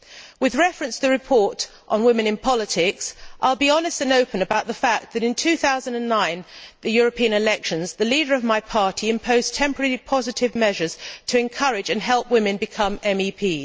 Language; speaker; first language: English; native; English